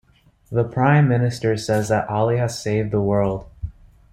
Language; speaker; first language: English; native; English